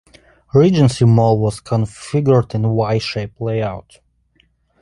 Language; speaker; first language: English; non-native, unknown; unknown